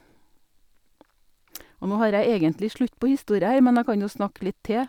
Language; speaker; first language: Norwegian; native; Norwegian